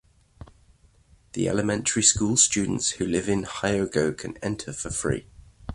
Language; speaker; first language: English; native; English